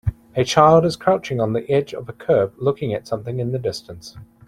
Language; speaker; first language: English; native; English